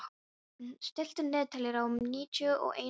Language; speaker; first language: Icelandic; non-native, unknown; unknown